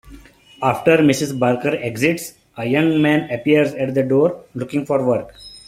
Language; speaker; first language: English; non-native, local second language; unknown